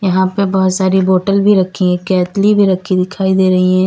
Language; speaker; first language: Hindi; native; Hindi